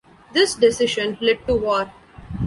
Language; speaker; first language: English; non-native, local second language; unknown